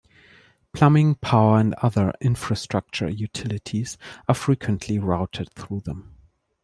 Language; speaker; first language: English; non-native, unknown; German